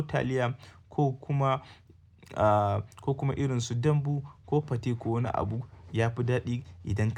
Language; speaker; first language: Hausa; native; Hausa